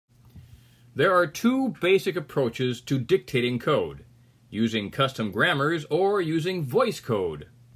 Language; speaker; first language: English; native; English